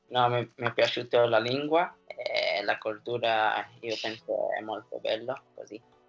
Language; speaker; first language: Italian; non-native, learner; English